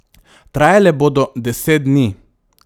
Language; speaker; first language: Slovenian; non-native, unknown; Macedonian